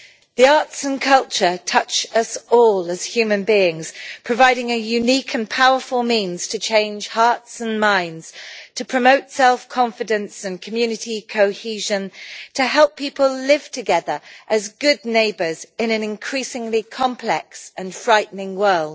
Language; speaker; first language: English; native; English